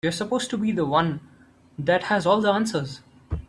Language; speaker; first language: English; non-native, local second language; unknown